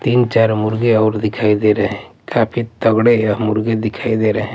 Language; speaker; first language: Hindi; non-native, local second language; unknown